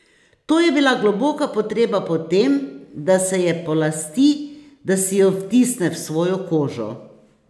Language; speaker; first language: Slovenian; native; Slovenian